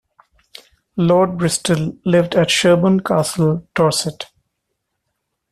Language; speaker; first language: English; non-native, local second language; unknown